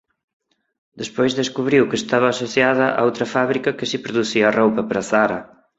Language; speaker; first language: Galician; non-native, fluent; Spanish